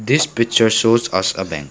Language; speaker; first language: English; non-native, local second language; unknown